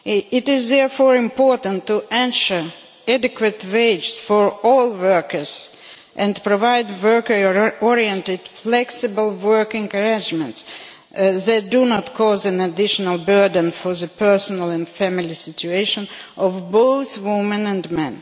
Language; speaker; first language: English; non-native, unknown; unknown